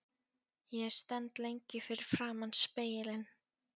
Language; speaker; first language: Icelandic; non-native, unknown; Polish